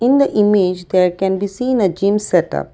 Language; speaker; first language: English; non-native, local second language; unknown